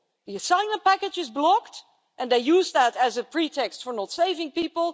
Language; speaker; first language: English; non-native, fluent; Dutch